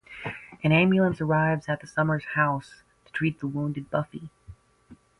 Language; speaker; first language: English; native; English